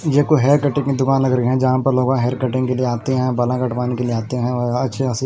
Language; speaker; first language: Hindi; non-native, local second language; Punjabi